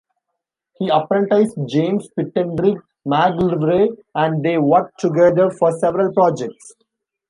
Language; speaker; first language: English; non-native, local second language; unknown